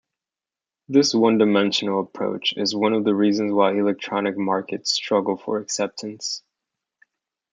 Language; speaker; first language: English; native; English